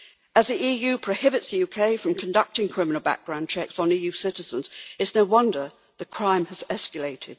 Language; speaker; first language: English; native; English